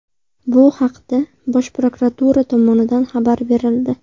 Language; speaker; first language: Uzbek; native; Uzbek